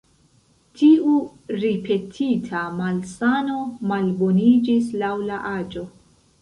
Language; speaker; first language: Esperanto; non-native, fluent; Central Kurdish